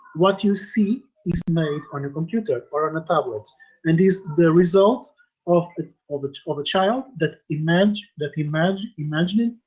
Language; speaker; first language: English; non-native, fluent; Portuguese